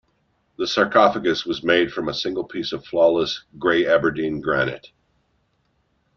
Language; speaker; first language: English; native; English